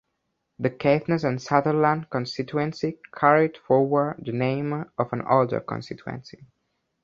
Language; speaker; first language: English; non-native, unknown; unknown